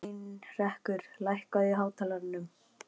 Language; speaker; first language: Icelandic; native; Icelandic